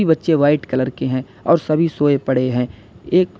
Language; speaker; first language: Hindi; native; Hindi